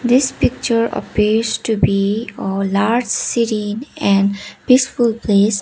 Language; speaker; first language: English; non-native, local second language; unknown